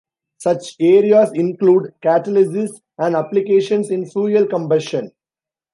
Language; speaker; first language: English; non-native, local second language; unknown